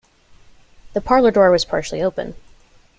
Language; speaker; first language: English; native; English